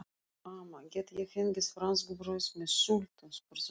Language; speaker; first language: Icelandic; non-native, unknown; Russian